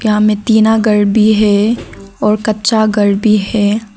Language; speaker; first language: Hindi; non-native, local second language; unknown